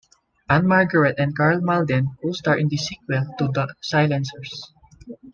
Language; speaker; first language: English; non-native, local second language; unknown